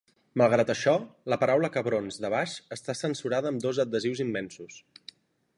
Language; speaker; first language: Catalan; native; Catalan